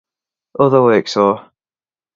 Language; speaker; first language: English; native; English